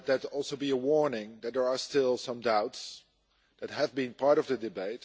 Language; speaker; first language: English; non-native, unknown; Dutch